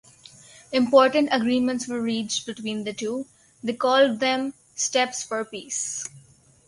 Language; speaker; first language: English; non-native, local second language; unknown